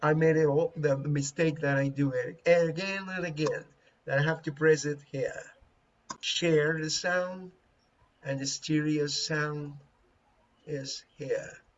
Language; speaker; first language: English; non-native, fluent; Spanish